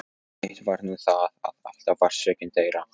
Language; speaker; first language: Icelandic; non-native, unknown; Polish